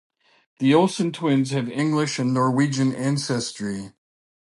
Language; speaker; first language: English; native; English